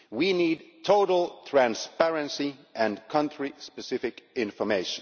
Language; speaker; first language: English; non-native, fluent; Finnish